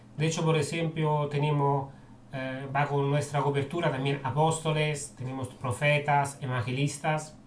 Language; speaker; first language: Spanish; non-native, fluent; Italian